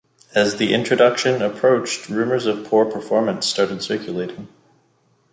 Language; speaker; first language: English; native; English